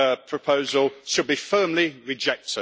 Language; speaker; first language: English; native; English